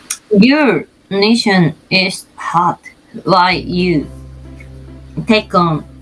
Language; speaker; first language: English; non-native, learner; Korean